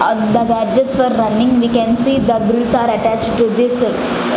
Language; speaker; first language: English; non-native, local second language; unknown